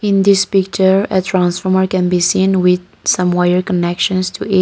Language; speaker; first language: English; non-native, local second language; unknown